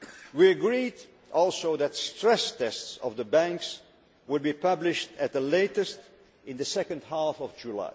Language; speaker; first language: English; non-native, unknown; Dutch